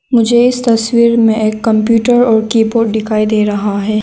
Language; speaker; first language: Hindi; non-native, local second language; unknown